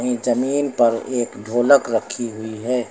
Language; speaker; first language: Hindi; native; Hindi